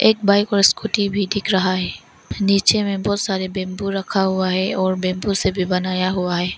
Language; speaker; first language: Hindi; non-native, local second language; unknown